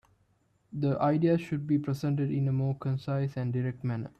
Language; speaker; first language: English; non-native, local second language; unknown